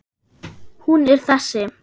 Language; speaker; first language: Icelandic; non-native, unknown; German